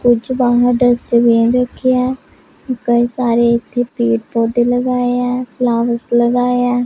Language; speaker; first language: Hindi; non-native, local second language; Punjabi